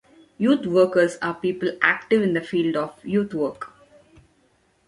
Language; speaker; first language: English; non-native, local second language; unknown